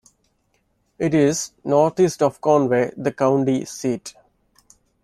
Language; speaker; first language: English; non-native, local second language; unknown